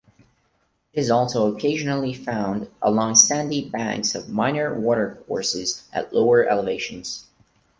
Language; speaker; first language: English; non-native, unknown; Portuguese